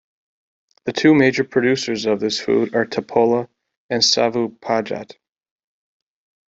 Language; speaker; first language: English; native; English